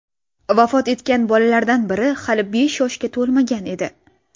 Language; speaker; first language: Uzbek; non-native, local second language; Russian